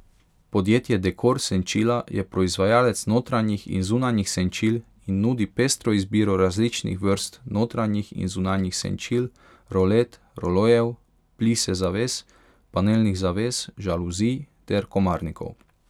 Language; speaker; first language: Slovenian; non-native, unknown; Hungarian